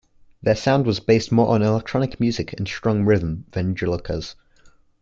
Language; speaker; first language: English; native; English